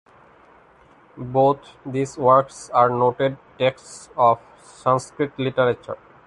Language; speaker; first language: English; non-native, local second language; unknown